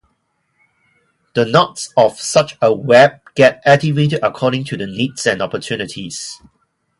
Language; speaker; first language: English; non-native, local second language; Cantonese